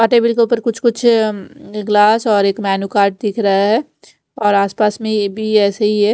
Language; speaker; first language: Hindi; non-native, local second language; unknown